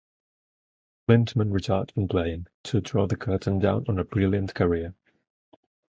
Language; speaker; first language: English; non-native, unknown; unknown